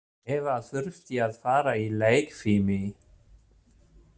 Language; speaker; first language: Icelandic; non-native, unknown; German